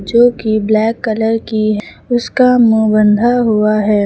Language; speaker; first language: Hindi; native; Hindi